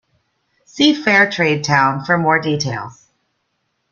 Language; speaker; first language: English; native; English